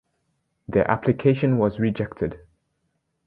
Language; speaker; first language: English; native; English